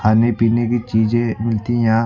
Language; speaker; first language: Hindi; native; Hindi